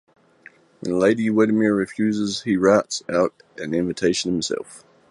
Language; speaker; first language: English; native; English